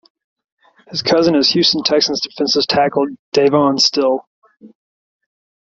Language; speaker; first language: English; native; English